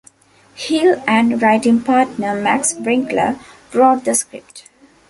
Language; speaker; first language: English; non-native, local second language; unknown